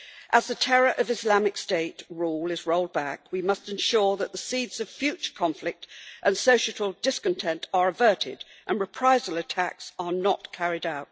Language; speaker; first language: English; native; English